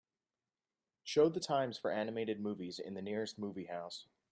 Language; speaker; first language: English; native; English